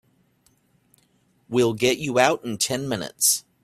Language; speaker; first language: English; native; English